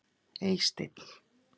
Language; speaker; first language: Icelandic; native; Icelandic